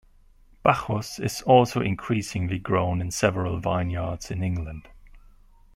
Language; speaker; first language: English; non-native, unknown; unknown